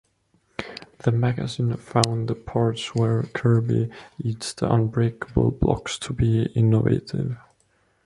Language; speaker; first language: English; non-native, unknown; Estonian